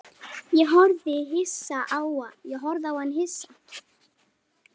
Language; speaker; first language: Icelandic; native; Icelandic